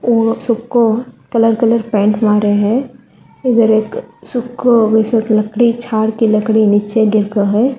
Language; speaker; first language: Hindi; non-native, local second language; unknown